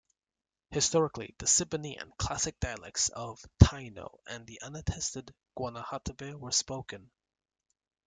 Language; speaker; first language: English; native; English